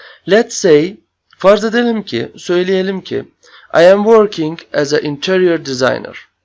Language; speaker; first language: English; non-native, fluent; Turkish